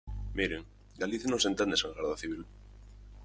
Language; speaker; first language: Galician; native; Galician